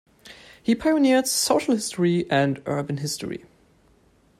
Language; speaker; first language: English; non-native, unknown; German